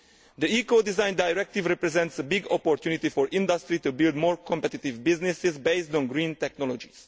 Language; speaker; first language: English; non-native, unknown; Italian